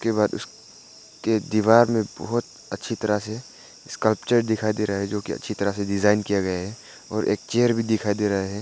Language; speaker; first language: Hindi; non-native, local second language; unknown